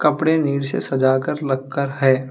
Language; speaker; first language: Hindi; non-native, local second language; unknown